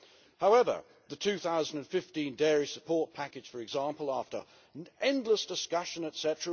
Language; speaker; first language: English; native; English